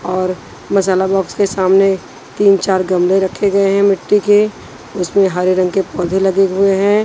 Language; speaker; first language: Hindi; non-native, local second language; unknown